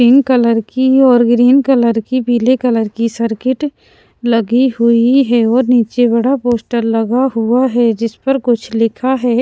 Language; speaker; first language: Hindi; non-native, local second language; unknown